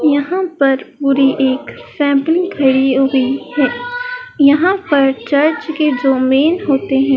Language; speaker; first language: Hindi; native; Hindi